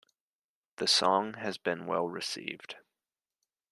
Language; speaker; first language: English; native; English